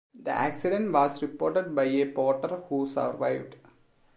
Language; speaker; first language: English; non-native, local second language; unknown